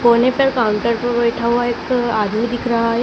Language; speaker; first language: Hindi; native; Hindi